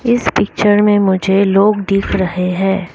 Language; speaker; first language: Hindi; non-native, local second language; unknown